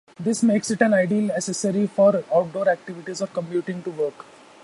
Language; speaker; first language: English; non-native, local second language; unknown